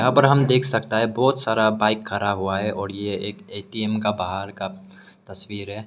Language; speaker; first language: Hindi; non-native, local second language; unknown